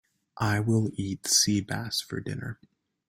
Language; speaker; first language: English; non-native, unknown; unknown